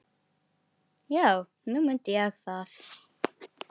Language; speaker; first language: Icelandic; non-native, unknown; Filipino